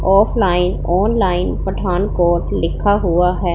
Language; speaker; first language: Hindi; non-native, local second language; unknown